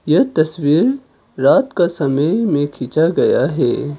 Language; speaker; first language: Hindi; non-native, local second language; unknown